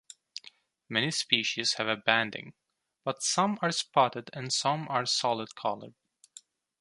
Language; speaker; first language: English; non-native, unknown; Turkish